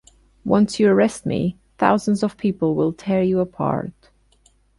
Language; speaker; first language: English; non-native, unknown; Portuguese